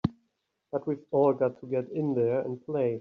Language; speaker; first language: English; native; English